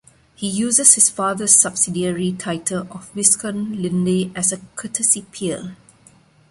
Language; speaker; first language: English; non-native, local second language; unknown